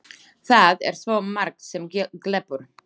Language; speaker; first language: Icelandic; non-native, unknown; Slovak